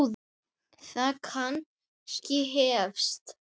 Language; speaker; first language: Icelandic; native; Icelandic